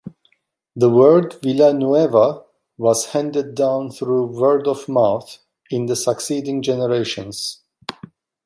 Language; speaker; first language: English; non-native, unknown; Turkish